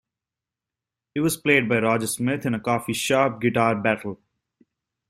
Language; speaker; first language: English; native; English